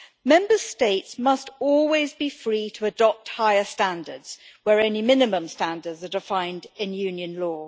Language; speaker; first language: English; native; English